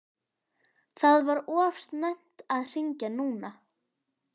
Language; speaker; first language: Icelandic; native; Icelandic